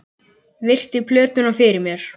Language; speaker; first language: Icelandic; native; Icelandic